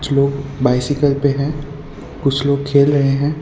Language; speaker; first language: Hindi; non-native, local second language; Gujarati